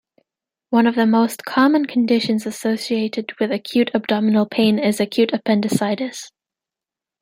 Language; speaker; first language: English; native; English